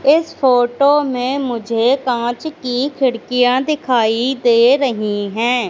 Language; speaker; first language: Hindi; native; Hindi